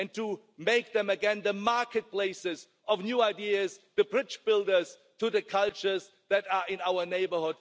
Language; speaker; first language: English; non-native, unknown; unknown